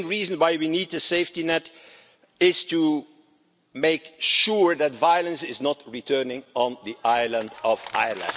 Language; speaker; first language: English; non-native, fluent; Dutch